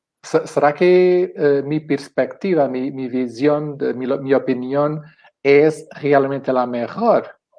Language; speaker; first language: Spanish; non-native, related language; Portuguese